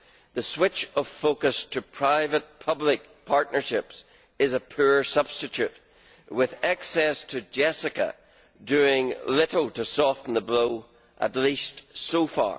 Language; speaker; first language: English; native; English